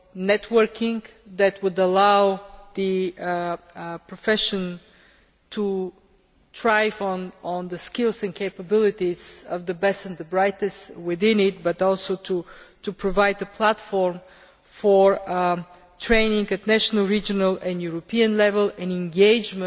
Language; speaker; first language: English; non-native, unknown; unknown